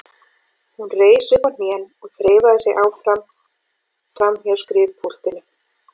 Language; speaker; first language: Icelandic; native; Icelandic